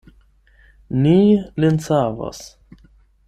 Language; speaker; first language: Esperanto; non-native, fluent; German